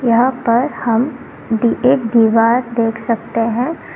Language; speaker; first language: Hindi; non-native, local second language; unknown